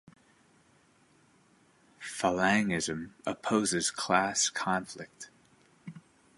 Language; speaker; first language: English; native; English